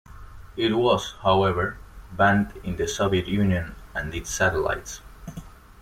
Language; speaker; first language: English; non-native, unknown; Spanish